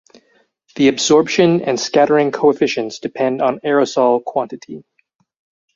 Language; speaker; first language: English; native; English